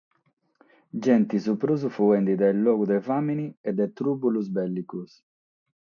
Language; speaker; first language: Sardinian; non-native, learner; Catalan